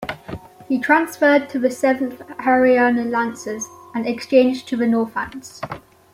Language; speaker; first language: English; native; English